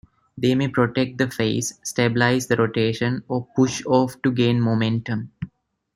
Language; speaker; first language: English; non-native, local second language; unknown